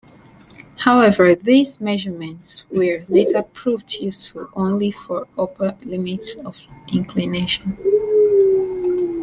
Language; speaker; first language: English; native; English